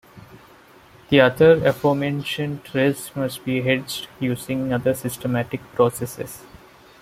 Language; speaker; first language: English; non-native, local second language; Malayalam